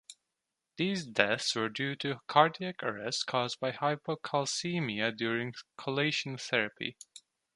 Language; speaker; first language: English; non-native, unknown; Turkish